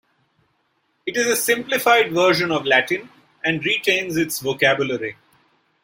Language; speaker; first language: English; non-native, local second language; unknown